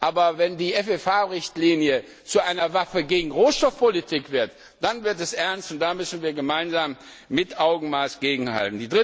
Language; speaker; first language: German; non-native, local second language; Luxembourgish